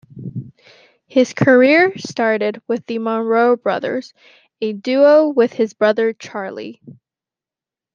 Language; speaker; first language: English; native; English